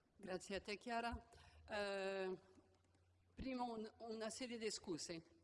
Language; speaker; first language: Italian; non-native, fluent; French